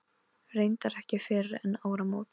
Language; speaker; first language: Icelandic; non-native, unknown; Polish